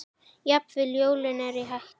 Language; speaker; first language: Icelandic; native; Icelandic